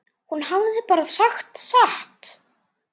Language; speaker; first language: Icelandic; native; Icelandic